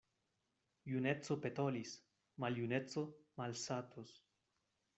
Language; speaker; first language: Esperanto; non-native, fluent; Spanish